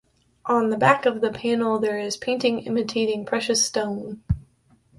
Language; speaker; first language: English; native; English